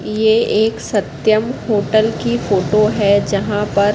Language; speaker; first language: Hindi; native; Hindi